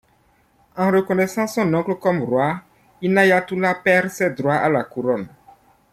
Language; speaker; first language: French; non-native, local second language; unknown